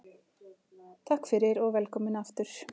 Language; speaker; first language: Icelandic; native; Icelandic